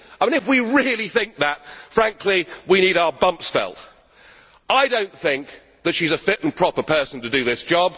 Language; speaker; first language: English; native; English